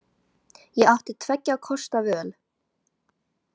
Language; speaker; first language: Icelandic; non-native, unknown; Chinese